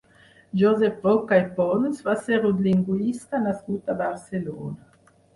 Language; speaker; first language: Catalan; non-native, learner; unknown